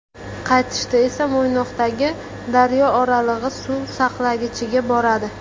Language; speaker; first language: Uzbek; native; Uzbek